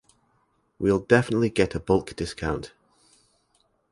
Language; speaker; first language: English; native; English